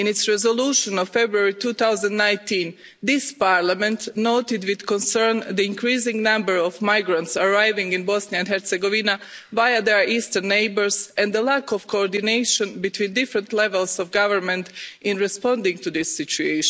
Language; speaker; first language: English; non-native, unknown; Croatian